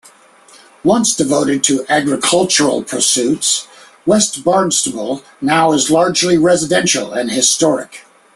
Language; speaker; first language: English; native; English